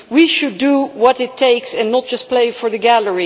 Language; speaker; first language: English; non-native, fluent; Dutch